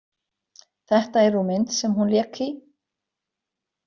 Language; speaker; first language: Icelandic; native; Icelandic